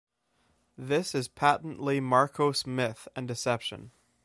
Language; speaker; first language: English; native; English